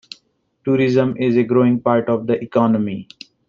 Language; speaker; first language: English; non-native, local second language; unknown